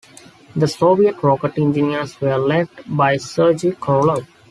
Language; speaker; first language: English; non-native, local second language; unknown